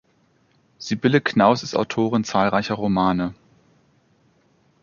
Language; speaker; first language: German; native; German